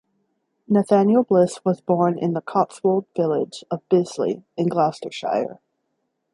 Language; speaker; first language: English; native; English